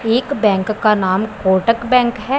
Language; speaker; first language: Hindi; non-native, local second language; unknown